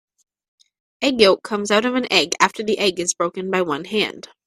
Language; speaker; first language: English; native; English